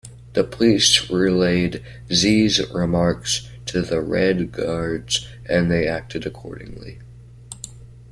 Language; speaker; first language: English; native; English